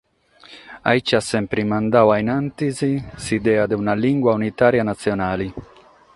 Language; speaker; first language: Sardinian; non-native, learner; Catalan